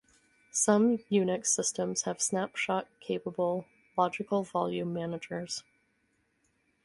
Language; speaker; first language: English; native; English